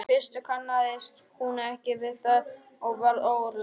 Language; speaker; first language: Icelandic; non-native, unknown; Polish